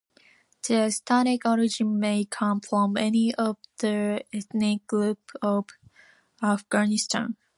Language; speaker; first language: English; non-native, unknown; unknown